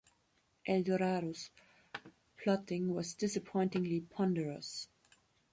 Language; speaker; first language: English; non-native, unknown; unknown